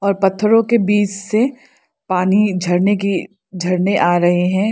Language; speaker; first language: Hindi; non-native, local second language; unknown